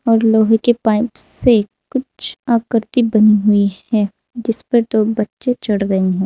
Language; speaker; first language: Hindi; native; Hindi